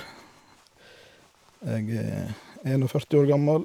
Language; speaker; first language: Norwegian; native; Norwegian